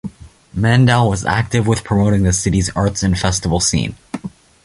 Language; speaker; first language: English; native; English